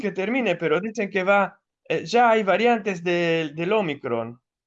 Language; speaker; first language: Spanish; non-native, related language; Italian